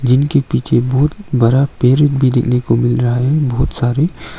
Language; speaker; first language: Hindi; non-native, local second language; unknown